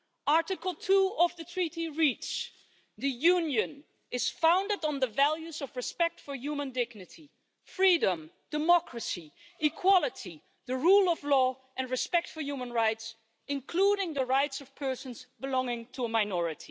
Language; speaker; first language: English; non-native, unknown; Dutch